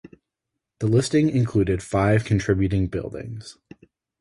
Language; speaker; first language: English; native; English